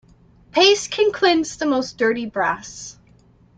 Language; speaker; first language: English; native; English